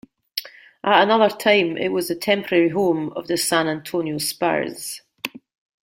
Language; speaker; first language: English; native; English